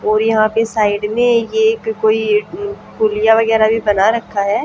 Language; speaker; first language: Hindi; native; Hindi